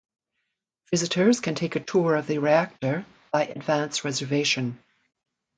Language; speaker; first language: English; native; English